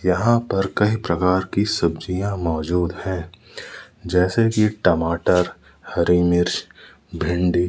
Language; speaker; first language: Hindi; native; Hindi